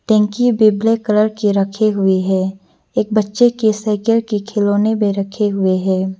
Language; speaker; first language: Hindi; non-native, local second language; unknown